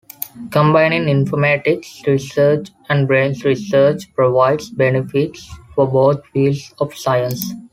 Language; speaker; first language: English; non-native, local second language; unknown